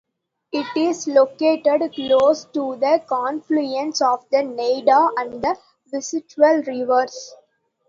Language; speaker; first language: English; non-native, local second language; Tamil